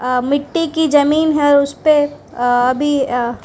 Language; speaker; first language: Hindi; non-native, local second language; Gujarati